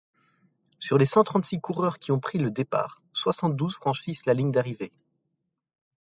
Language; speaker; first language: French; native; French